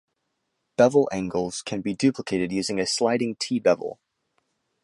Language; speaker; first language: English; native; English